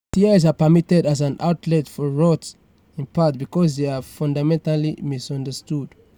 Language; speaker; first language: English; non-native, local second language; Yoruba